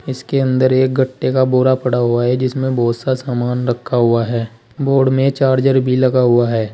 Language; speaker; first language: Hindi; native; Hindi